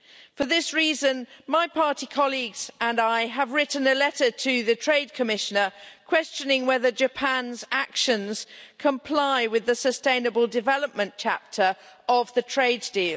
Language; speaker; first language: English; native; English